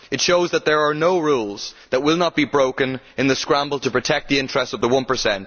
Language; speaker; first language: English; native; English